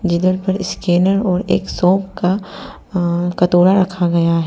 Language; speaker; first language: Hindi; non-native, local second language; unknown